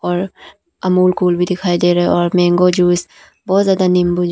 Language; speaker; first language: Hindi; non-native, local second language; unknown